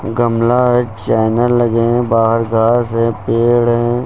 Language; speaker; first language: Hindi; native; Hindi